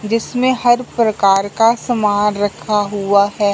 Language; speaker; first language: Hindi; non-native, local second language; Punjabi